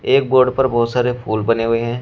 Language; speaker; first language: Hindi; native; Hindi